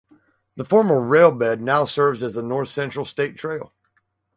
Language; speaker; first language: English; native; English